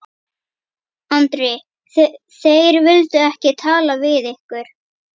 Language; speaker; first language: Icelandic; native; Icelandic